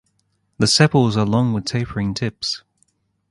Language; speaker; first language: English; native; English